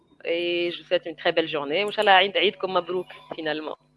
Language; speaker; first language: French; non-native, local second language; Arabic